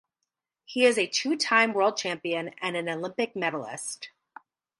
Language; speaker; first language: English; native; English